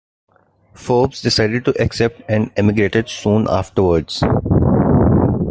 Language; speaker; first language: English; non-native, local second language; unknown